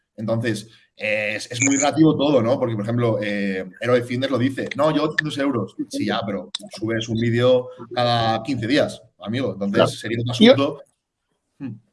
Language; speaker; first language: Spanish; native; Spanish